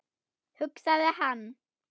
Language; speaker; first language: Icelandic; non-native, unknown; German